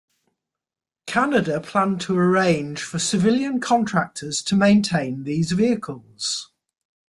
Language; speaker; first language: English; native; English